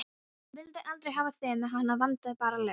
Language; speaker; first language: Icelandic; non-native, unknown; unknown